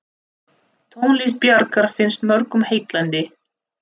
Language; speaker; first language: Icelandic; non-native, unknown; Russian